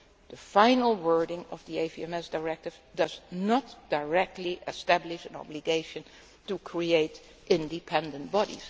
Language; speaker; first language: English; non-native, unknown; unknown